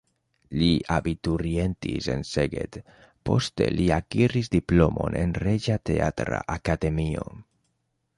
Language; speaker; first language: Esperanto; non-native, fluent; Spanish